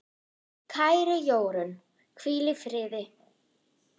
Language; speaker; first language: Icelandic; non-native, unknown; German